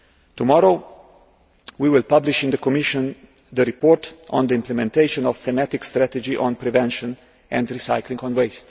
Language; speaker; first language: English; non-native, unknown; Slovenian